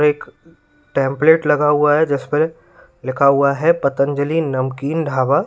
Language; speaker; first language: Hindi; native; Hindi